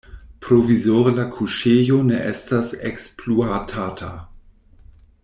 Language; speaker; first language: Esperanto; non-native, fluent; German